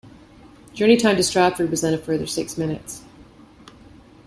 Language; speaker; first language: English; native; English